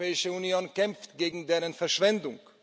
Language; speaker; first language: German; non-native, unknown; Slovak